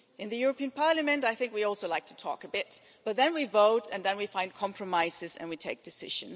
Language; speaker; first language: English; non-native, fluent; German